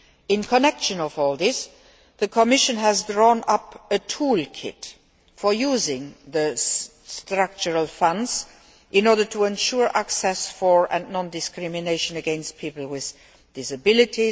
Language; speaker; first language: English; non-native, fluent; Luxembourgish